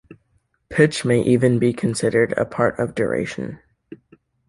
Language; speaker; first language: English; native; English